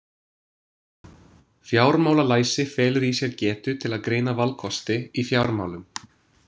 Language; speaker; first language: Icelandic; non-native, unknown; English